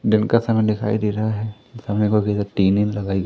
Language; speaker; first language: Hindi; native; Hindi